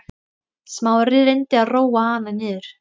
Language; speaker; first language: Icelandic; non-native, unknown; Thai